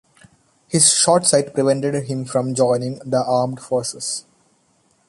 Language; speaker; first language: English; non-native, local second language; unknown